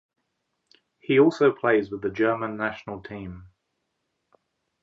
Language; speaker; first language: English; native; English